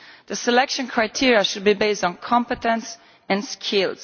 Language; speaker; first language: English; non-native, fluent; Italian